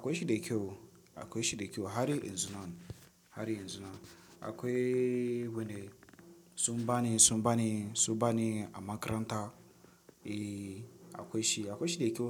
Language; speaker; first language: Hausa; non-native, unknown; Tiv